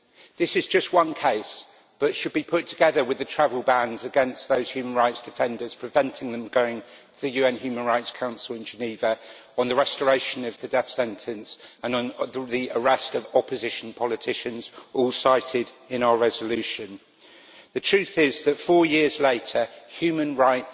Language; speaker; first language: English; native; English